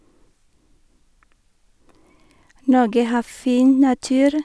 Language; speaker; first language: Norwegian; non-native, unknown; Vietnamese